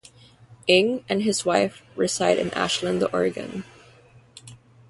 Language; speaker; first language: English; non-native, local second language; Filipino